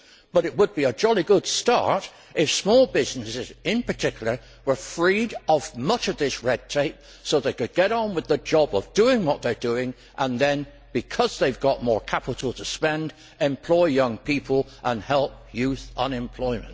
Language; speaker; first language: English; native; English